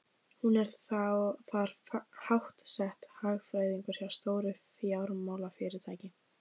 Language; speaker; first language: Icelandic; native; Icelandic